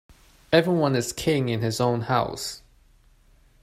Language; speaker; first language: English; non-native, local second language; Cantonese